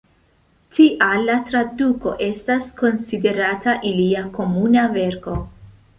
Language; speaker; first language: Esperanto; non-native, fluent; Central Kurdish